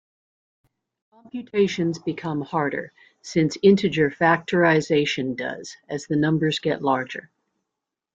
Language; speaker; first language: English; native; English